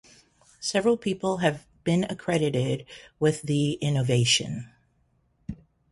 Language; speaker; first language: English; native; English